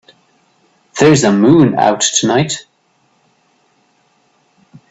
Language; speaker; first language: English; native; English